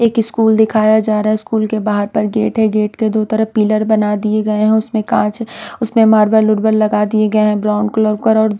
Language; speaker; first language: Hindi; non-native, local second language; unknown